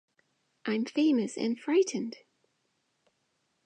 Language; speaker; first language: English; native; English